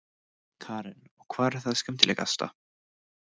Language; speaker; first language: Icelandic; non-native, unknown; English